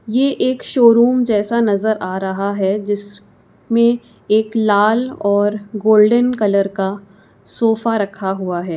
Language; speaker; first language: Hindi; native; Hindi